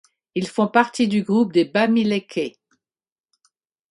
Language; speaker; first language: French; non-native, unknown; English